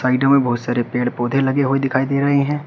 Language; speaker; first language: Hindi; native; Hindi